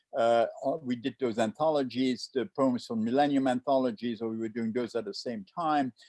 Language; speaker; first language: English; non-native, fluent; Luxembourgish